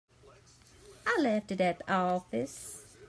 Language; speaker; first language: English; native; English